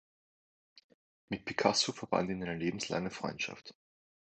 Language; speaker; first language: German; native; German